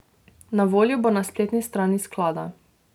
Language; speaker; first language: Slovenian; native; Slovenian